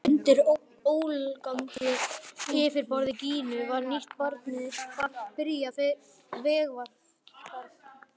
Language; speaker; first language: Icelandic; native; Icelandic